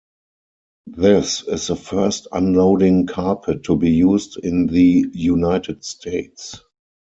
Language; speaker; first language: English; non-native, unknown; German